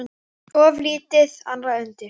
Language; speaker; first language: Icelandic; native; Icelandic